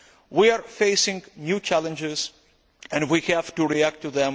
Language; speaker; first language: English; non-native, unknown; Lithuanian